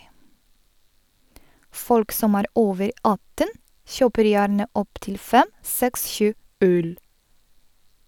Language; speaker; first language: Norwegian; non-native, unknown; Polish